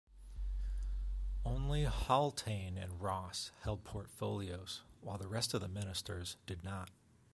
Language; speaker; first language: English; native; English